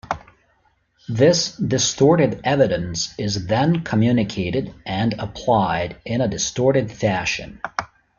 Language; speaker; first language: English; native; English